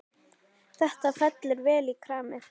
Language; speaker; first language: Icelandic; native; Icelandic